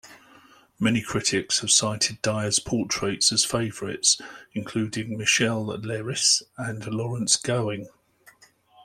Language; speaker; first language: English; native; English